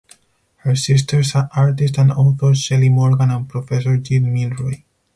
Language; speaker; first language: English; non-native, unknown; Spanish